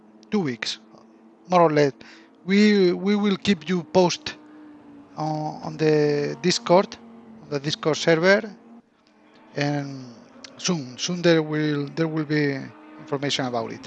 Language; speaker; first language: English; non-native, learner; Spanish